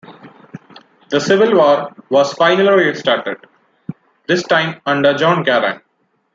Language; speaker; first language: English; non-native, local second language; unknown